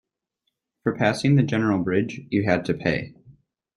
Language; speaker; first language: English; native; English